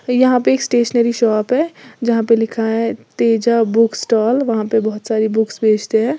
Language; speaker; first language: Hindi; native; Hindi